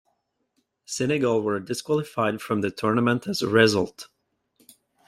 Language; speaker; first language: English; non-native, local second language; French